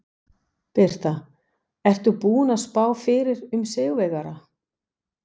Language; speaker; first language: Icelandic; non-native, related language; Danish